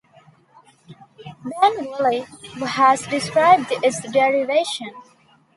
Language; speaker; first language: English; non-native, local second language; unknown